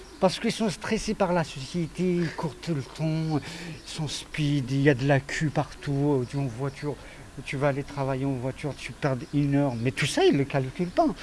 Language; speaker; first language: French; non-native, fluent; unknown